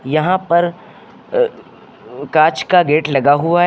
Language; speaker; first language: Hindi; native; Hindi